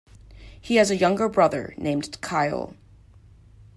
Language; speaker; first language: English; native; English